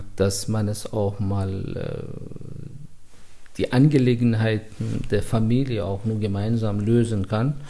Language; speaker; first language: German; non-native, fluent; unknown